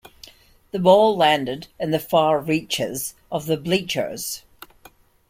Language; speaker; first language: English; native; English